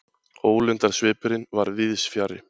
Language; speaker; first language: Icelandic; native; Icelandic